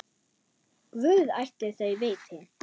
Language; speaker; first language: Icelandic; non-native, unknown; German